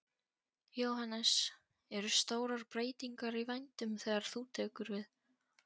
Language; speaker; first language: Icelandic; non-native, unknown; Polish